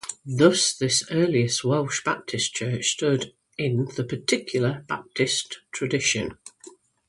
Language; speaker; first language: English; native; English